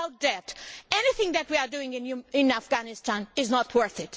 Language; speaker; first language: English; non-native, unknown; Portuguese